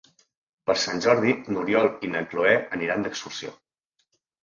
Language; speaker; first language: Catalan; native; Catalan